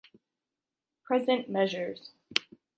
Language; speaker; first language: English; native; English